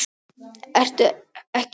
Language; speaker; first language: Icelandic; non-native, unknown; Polish